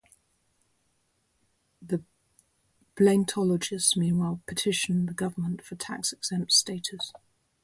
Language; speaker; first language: English; native; English